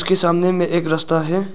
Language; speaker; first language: Hindi; non-native, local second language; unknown